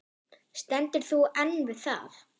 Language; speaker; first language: Icelandic; non-native, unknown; German